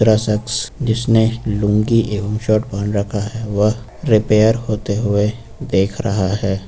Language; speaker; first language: Hindi; native; Hindi